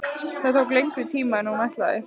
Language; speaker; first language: Icelandic; native; Icelandic